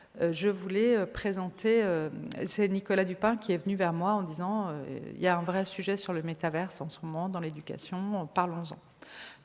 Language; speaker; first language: French; native; French